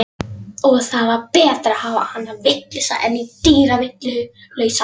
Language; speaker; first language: Icelandic; non-native, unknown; Polish